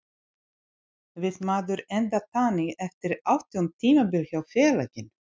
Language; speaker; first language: Icelandic; non-native, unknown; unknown